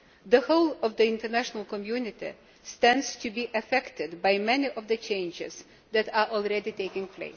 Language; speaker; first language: English; non-native, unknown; Lithuanian